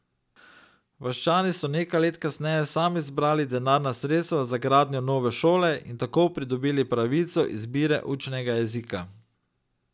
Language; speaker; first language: Slovenian; native; Slovenian